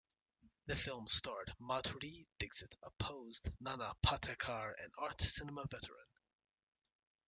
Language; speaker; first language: English; native; English